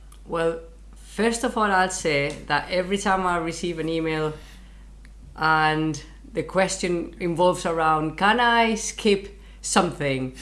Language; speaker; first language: English; non-native, fluent; Spanish